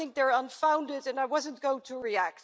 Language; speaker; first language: English; non-native, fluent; Dutch